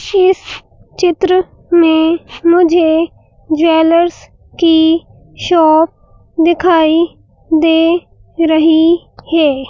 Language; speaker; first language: Hindi; native; Hindi